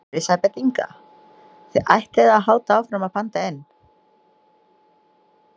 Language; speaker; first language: Icelandic; non-native, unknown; Indonesian